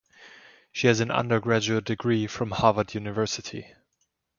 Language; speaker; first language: English; non-native, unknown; German